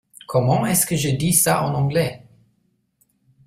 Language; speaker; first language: French; non-native, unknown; German